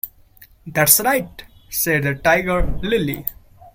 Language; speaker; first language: English; non-native, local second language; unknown